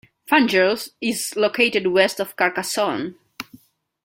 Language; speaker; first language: English; non-native, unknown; Catalan